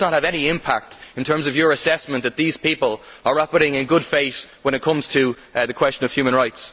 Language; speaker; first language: English; native; English